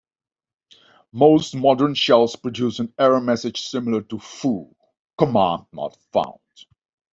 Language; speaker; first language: English; non-native, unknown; Dutch